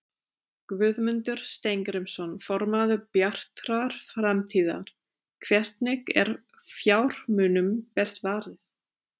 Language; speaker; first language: Icelandic; non-native, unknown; German